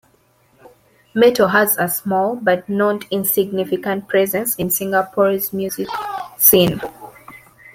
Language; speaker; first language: English; non-native, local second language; Ganda